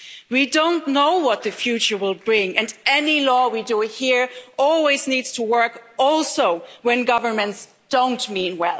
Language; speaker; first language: English; non-native, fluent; German